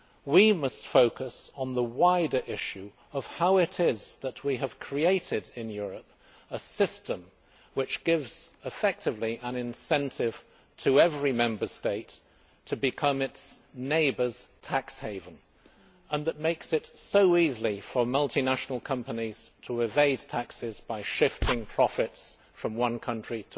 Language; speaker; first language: English; native; English